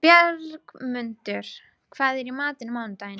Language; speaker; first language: Icelandic; native; Icelandic